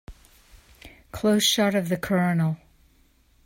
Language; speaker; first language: English; native; English